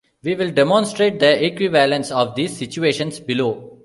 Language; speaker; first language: English; non-native, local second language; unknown